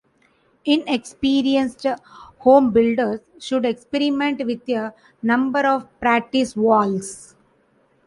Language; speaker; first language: English; non-native, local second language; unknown